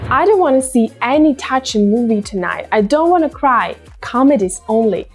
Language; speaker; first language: English; non-native, fluent; Russian